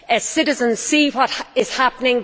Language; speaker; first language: English; native; English